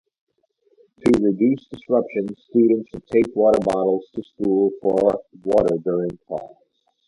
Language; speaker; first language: English; native; English